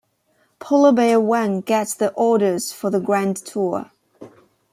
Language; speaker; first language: English; non-native, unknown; Chinese